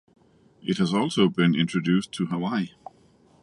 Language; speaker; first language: English; non-native, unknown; Danish